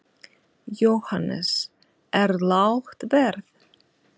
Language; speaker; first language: Icelandic; non-native, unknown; Russian